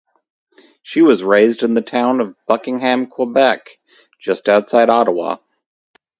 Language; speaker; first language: English; native; English